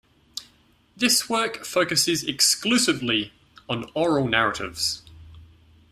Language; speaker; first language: English; native; English